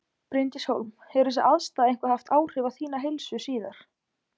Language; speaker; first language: Icelandic; native; Icelandic